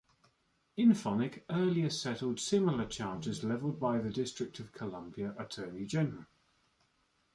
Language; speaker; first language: English; native; English